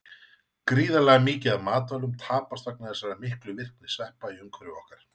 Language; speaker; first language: Icelandic; native; Icelandic